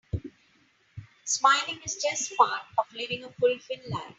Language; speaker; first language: English; non-native, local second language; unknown